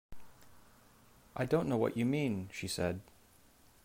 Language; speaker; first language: English; native; English